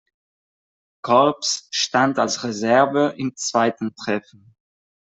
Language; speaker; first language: German; non-native, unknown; Catalan